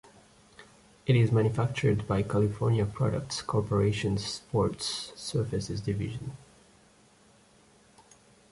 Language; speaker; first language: English; non-native, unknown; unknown